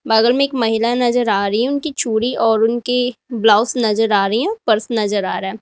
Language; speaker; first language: Hindi; native; Hindi